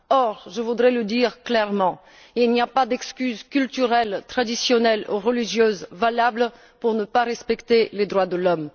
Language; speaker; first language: French; non-native, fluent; Bulgarian